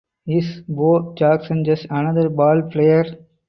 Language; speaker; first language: English; non-native, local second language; Tamil